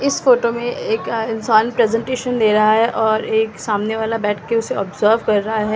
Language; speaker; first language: Hindi; native; Hindi